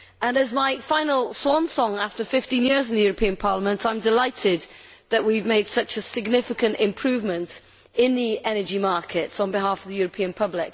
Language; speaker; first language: English; native; English